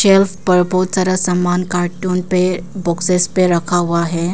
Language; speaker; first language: Hindi; non-native, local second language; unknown